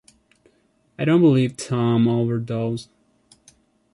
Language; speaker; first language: English; non-native, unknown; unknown